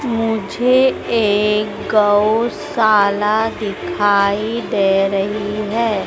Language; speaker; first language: Hindi; native; Hindi